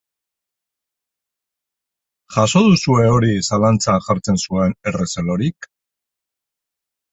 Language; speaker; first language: Basque; non-native, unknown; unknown